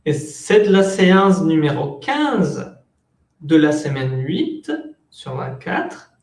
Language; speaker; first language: French; non-native, fluent; Spanish